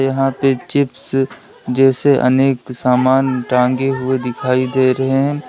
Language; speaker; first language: Hindi; native; Hindi